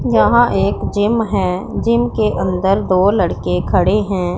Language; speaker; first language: Hindi; non-native, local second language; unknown